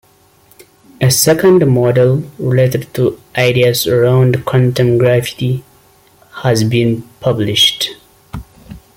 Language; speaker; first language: English; non-native, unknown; Amharic